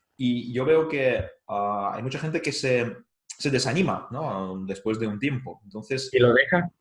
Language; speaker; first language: Spanish; non-native, fluent; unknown